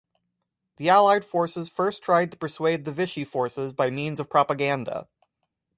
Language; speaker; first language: English; native; English